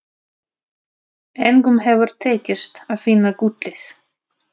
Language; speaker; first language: Icelandic; non-native, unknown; Russian